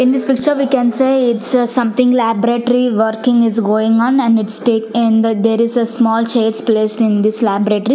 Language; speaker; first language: English; non-native, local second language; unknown